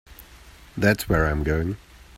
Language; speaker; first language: English; native; English